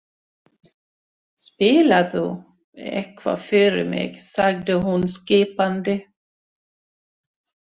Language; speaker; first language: Icelandic; non-native, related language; Swedish